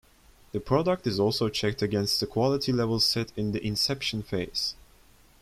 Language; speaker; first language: English; non-native, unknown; Turkish